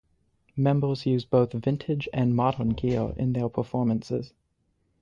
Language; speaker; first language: English; native; English